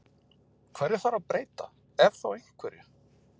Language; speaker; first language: Icelandic; native; Icelandic